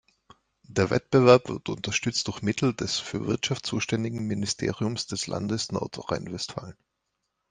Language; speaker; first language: German; native; German